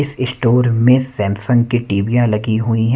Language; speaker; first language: Hindi; non-native, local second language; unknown